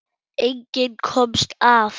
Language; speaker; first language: Icelandic; non-native, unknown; German